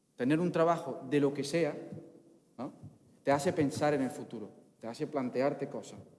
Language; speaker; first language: Spanish; non-native, fluent; Arabic